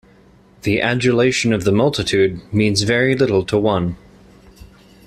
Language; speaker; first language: English; native; English